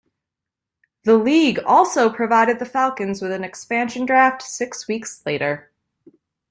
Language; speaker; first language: English; native; English